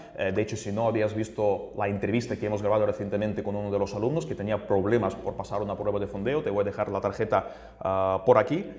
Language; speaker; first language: Spanish; non-native, fluent; Russian